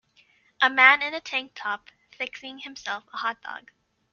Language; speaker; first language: English; native; English